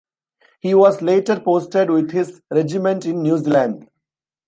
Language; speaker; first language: English; non-native, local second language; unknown